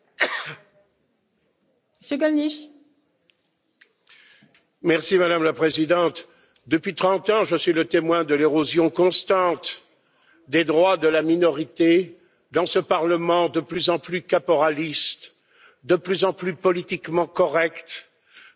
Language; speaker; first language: French; native; French